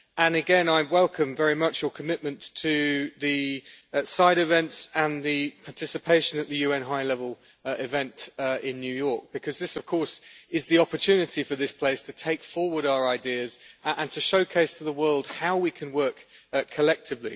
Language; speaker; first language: English; native; English